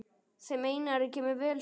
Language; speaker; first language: Icelandic; native; Icelandic